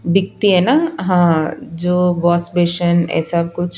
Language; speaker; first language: Hindi; non-native, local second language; Punjabi